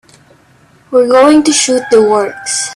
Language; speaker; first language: English; non-native, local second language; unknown